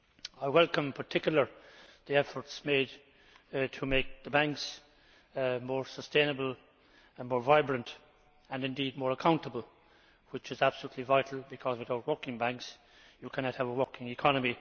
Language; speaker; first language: English; native; English